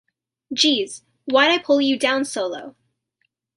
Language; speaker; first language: English; native; English